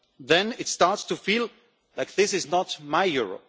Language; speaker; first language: English; non-native, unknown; German